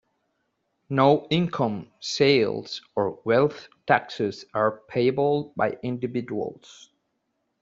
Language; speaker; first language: English; native; English